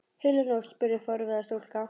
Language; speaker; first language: Icelandic; native; Icelandic